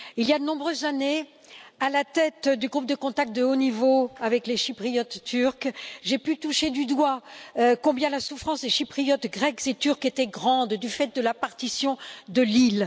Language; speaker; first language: French; native; French